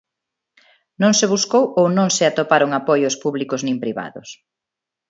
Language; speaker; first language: Galician; non-native, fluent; Spanish